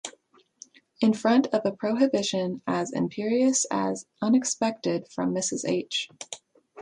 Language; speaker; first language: English; native; English